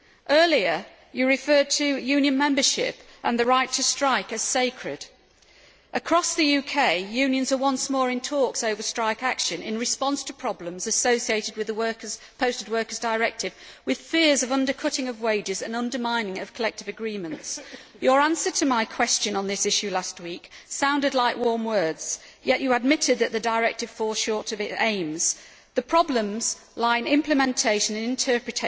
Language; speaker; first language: English; native; English